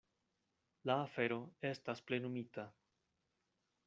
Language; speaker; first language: Esperanto; non-native, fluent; Spanish